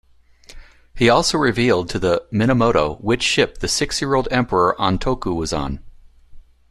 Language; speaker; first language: English; native; English